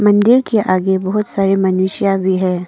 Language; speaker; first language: Hindi; non-native, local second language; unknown